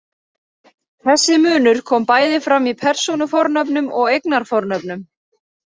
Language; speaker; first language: Icelandic; native; Icelandic